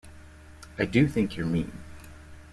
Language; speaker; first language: English; native; English